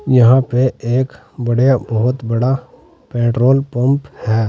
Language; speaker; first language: Hindi; native; Hindi